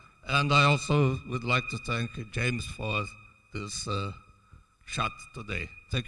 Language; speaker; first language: English; non-native, fluent; Portuguese